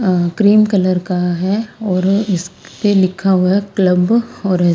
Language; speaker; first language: Hindi; native; Hindi